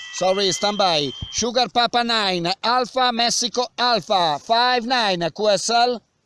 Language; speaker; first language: English; non-native, learner; Italian